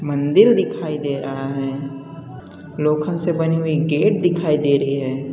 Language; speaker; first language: Hindi; non-native, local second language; Gujarati